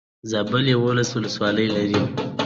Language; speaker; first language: English; non-native, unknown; Pashto